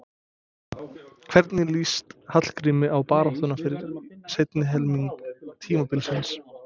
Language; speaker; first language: Icelandic; non-native, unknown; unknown